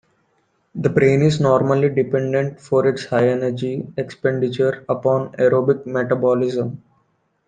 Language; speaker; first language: English; non-native, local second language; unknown